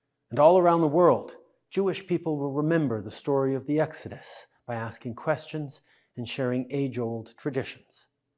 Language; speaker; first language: English; early bilingual, other home language; French